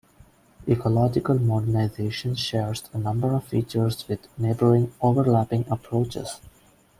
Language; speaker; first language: English; non-native, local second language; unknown